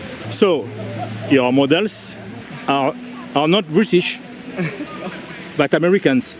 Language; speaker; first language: English; non-native, learner; French